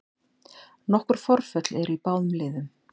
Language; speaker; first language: Icelandic; native; Icelandic